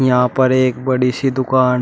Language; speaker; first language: Hindi; native; Hindi